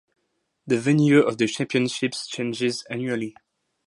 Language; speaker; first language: English; non-native, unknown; French